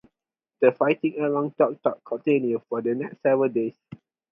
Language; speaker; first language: English; non-native, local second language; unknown